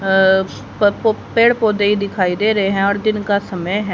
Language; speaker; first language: Hindi; native; Hindi